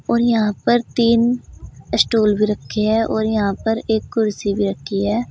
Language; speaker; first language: Hindi; native; Hindi